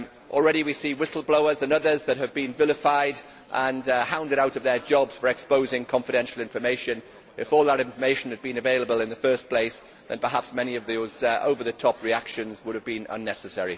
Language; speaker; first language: English; native; English